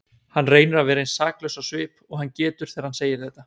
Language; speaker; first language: Icelandic; native; Icelandic